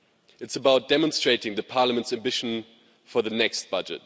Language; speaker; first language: English; non-native, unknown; German